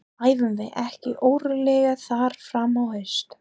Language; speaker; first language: Icelandic; non-native, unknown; English